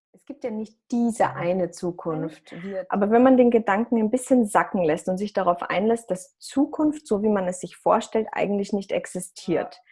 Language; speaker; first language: German; early bilingual, other home language; Russian